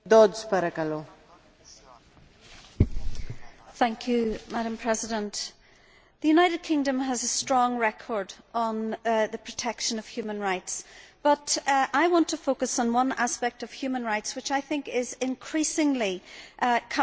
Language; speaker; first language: English; native; English